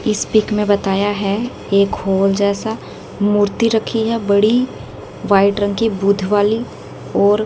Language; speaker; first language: Hindi; native; Hindi